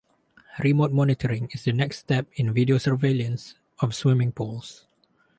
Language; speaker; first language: English; non-native, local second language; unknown